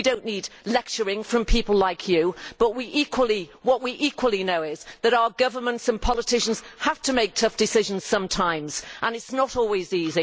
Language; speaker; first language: English; native; English